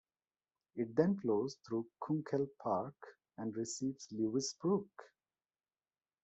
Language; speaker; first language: English; non-native, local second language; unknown